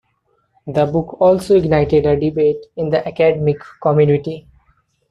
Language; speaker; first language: English; non-native, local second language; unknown